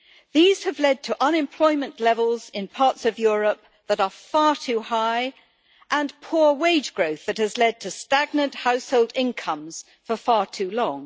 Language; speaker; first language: English; native; English